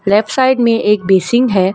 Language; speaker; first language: Hindi; non-native, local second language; Assamese